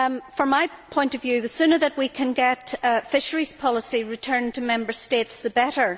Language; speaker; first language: English; native; English